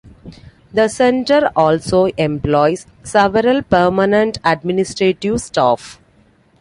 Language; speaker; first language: English; non-native, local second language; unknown